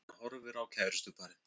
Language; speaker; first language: Icelandic; native; Icelandic